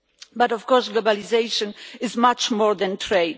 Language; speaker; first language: English; non-native, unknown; Polish